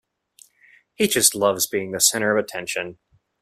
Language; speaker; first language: English; native; English